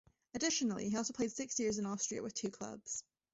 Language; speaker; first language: English; native; English